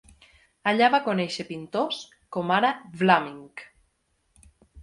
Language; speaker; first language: Catalan; native; Catalan